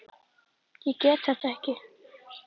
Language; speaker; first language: Icelandic; native; Icelandic